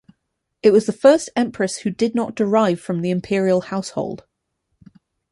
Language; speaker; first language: English; native; English